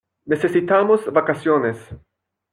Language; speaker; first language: Spanish; non-native, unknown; French